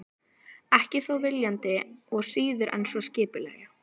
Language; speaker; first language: Icelandic; native; Icelandic